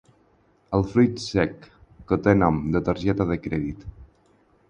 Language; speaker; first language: Catalan; non-native, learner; Spanish